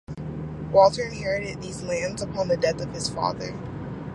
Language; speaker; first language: English; native; English